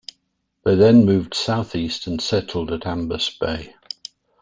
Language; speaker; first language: English; native; English